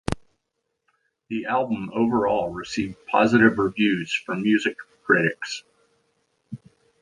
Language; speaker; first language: English; native; English